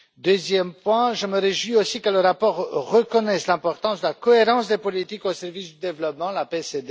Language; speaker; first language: French; non-native, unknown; Romanian